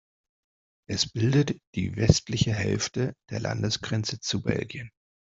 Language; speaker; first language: German; non-native, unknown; Spanish